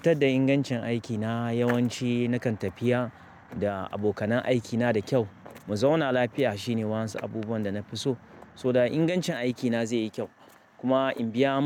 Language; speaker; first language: Hausa; native; Hausa